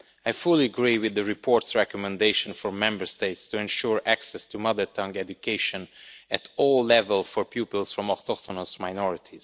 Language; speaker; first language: English; non-native, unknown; Romanian